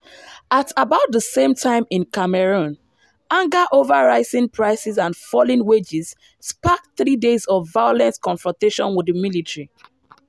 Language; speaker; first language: English; non-native, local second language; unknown